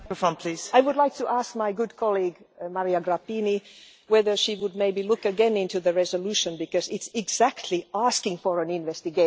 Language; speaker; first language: English; non-native, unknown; Finnish